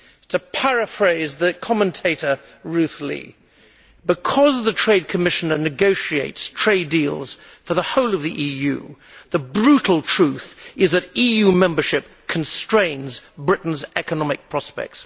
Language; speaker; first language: English; native; English